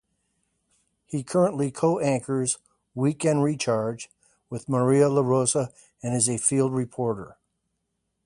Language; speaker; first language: English; native; English